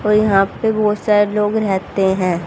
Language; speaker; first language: Hindi; native; Hindi